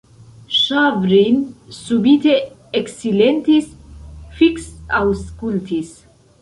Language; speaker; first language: Esperanto; non-native, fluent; Central Kurdish